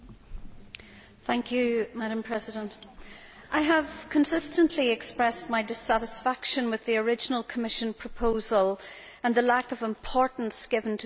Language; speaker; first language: English; native; English